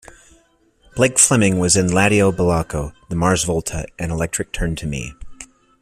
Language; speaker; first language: English; native; English